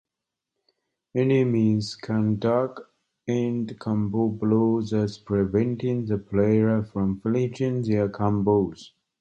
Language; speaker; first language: English; non-native, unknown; Chinese